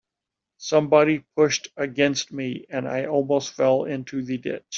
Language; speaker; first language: English; native; English